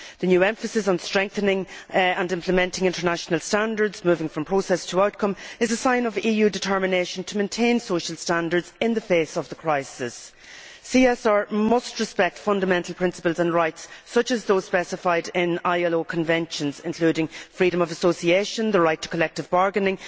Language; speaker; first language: English; native; English